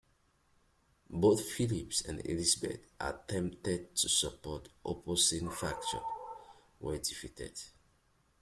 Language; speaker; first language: English; native; English